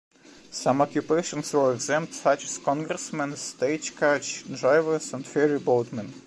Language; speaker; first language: English; non-native, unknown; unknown